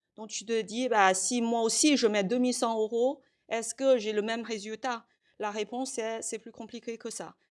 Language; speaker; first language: French; non-native, fluent; Chinese